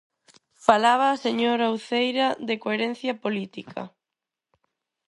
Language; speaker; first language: Galician; non-native, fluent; Spanish